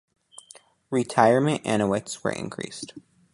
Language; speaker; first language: English; native; English